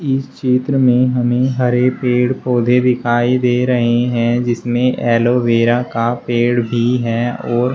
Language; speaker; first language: Hindi; native; Hindi